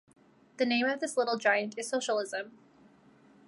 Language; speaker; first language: English; non-native, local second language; French